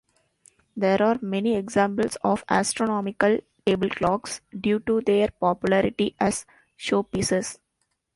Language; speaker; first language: English; non-native, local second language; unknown